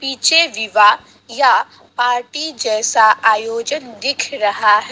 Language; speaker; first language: Hindi; non-native, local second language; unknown